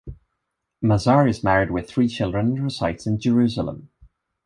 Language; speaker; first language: English; non-native, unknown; Swedish